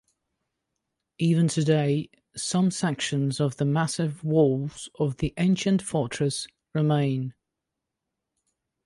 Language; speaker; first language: English; native; English